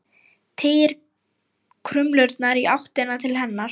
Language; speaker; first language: Icelandic; non-native, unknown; Lithuanian